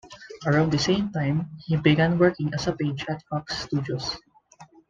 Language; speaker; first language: English; non-native, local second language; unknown